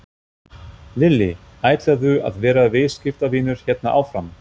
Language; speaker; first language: Icelandic; non-native, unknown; German